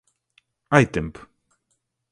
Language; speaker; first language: Galician; native; Galician